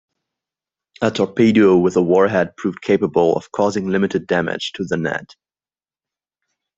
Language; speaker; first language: English; non-native, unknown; German